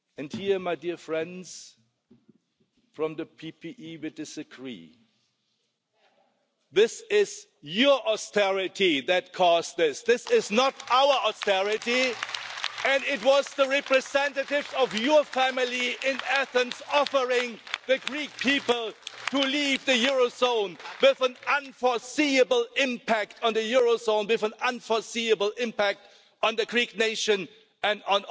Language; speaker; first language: English; non-native, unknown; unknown